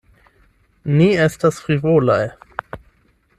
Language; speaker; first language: Esperanto; non-native, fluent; German